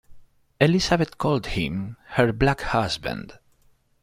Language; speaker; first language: English; non-native, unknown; Spanish